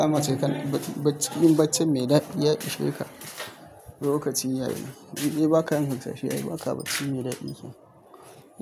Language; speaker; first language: Hausa; native; Hausa